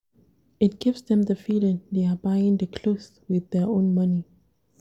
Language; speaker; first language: English; non-native, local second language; Hausa